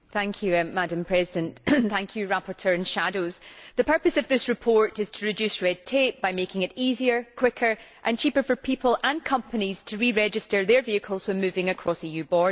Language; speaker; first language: English; native; English